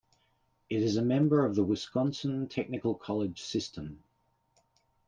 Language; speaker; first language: English; native; English